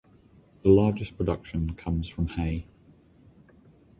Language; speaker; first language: English; native; English